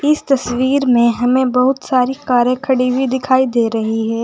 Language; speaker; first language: Hindi; native; Hindi